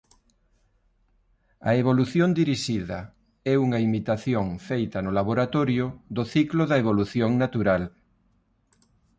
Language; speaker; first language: Galician; non-native, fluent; Spanish